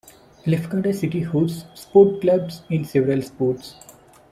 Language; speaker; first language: English; non-native, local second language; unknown